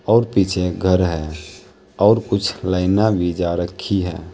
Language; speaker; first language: Hindi; native; Hindi